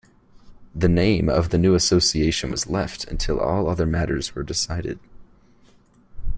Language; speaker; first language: English; native; English